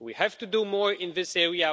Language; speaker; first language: English; non-native, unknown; Romanian